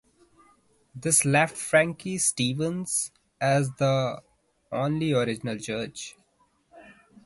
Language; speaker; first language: English; non-native, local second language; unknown